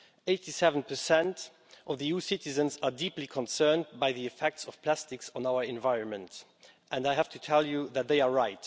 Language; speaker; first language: English; non-native, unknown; Luxembourgish